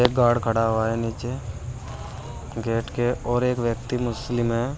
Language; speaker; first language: Hindi; native; Hindi